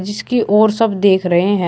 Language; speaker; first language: Hindi; native; Hindi